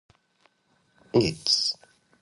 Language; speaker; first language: English; non-native, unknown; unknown